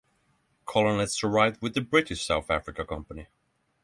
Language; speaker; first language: English; non-native, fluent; Norwegian